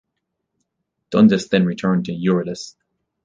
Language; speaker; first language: English; native; English